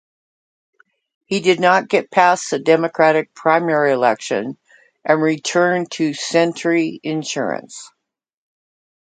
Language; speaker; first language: English; native; English